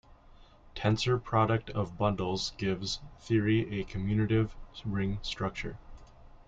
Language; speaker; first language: English; native; English